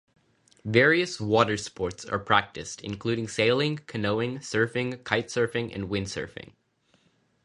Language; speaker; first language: English; non-native, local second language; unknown